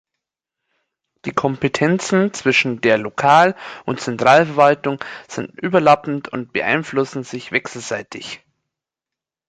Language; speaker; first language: German; native; German